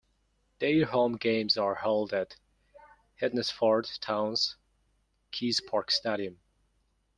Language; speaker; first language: English; non-native, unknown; Mongolian